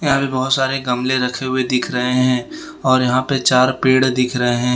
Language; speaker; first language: Hindi; non-native, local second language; Gujarati